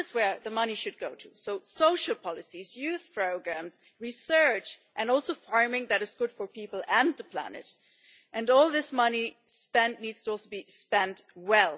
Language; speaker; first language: English; non-native, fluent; German